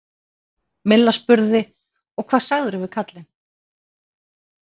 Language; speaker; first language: Icelandic; native; Icelandic